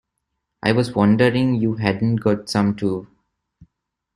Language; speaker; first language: English; non-native, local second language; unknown